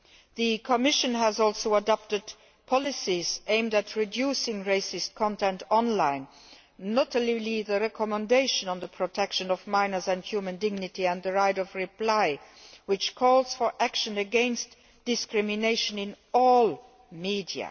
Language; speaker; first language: English; non-native, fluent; Luxembourgish